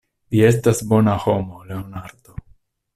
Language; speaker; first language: Esperanto; non-native, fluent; Italian